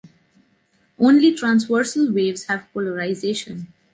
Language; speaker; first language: English; non-native, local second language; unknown